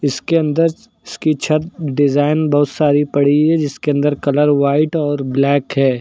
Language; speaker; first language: Hindi; native; Hindi